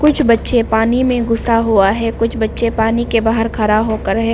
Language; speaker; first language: Hindi; non-native, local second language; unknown